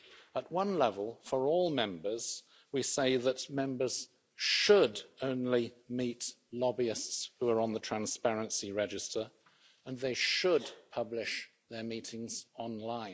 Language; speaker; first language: English; native; English